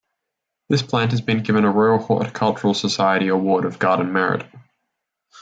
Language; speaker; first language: English; native; English